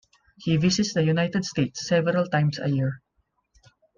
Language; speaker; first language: English; non-native, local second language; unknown